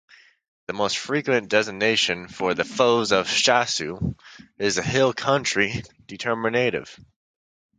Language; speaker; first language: English; native; English